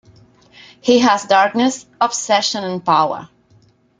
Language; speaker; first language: English; non-native, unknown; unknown